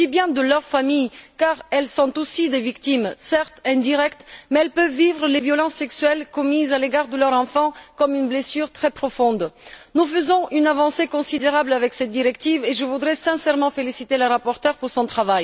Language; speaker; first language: French; non-native, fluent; Bulgarian